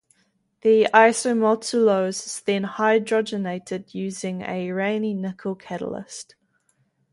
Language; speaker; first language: English; native; English